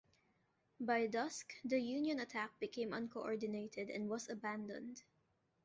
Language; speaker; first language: English; non-native, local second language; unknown